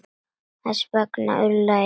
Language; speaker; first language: Icelandic; non-native, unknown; Latvian